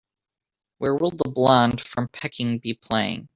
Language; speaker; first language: English; native; English